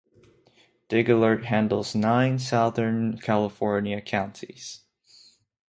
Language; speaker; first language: English; non-native, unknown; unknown